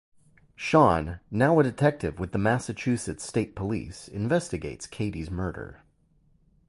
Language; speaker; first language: English; native; English